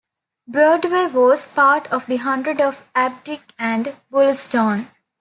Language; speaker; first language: English; non-native, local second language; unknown